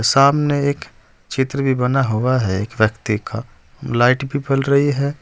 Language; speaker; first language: Hindi; native; Hindi